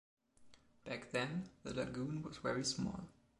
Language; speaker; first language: English; non-native, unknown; German